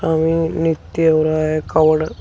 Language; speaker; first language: Hindi; native; Hindi